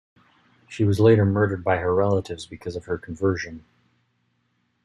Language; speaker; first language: English; native; English